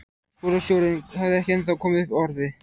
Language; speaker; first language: Icelandic; native; Icelandic